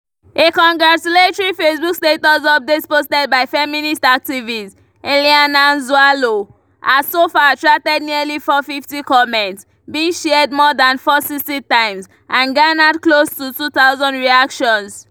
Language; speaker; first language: English; non-native, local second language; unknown